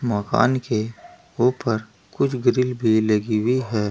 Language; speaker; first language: Hindi; native; Hindi